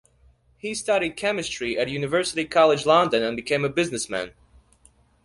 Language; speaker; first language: English; non-native, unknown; Belarusian